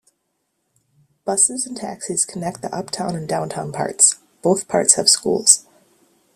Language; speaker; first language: English; native; English